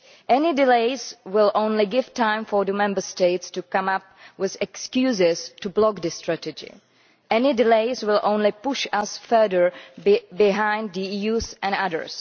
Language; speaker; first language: English; non-native, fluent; Czech